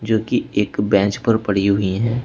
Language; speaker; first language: Hindi; native; Hindi